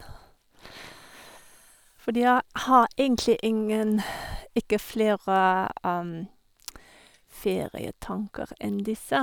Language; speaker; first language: Norwegian; non-native, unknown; German